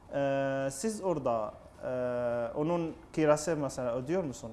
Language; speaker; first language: Turkish; non-native, learner; Arabic